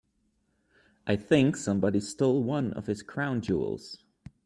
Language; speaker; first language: English; native; English